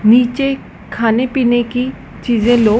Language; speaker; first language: Hindi; native; Hindi